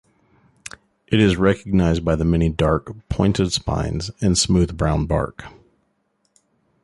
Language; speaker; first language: English; native; English